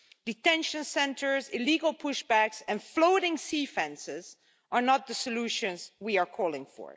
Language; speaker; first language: English; non-native, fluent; Dutch